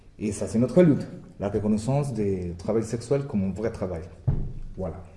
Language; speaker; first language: French; non-native, fluent; Spanish